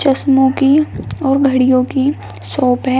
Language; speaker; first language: Hindi; native; Hindi